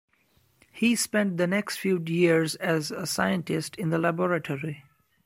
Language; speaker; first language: English; non-native, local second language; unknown